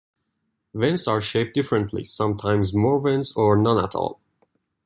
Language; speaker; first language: English; non-native, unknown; Persian